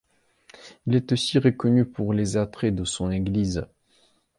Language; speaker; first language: French; non-native, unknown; Belarusian